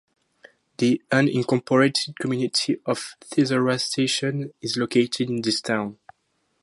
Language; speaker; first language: English; non-native, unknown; French